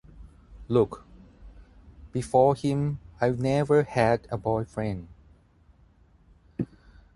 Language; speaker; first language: English; non-native, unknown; Thai